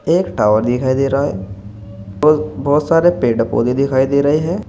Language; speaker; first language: Hindi; native; Hindi